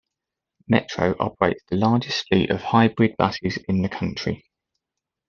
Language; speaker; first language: English; native; English